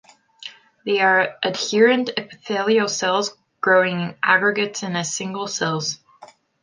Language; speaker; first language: English; non-native, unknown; Portuguese